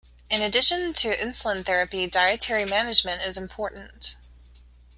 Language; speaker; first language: English; native; English